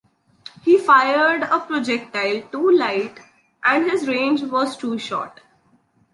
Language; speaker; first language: English; non-native, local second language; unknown